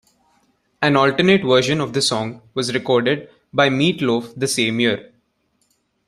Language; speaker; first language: English; non-native, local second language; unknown